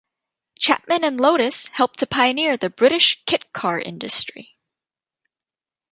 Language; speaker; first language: English; native; English